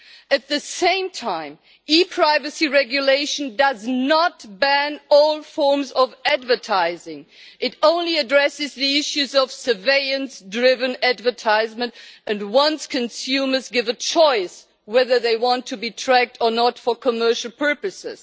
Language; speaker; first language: English; non-native, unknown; German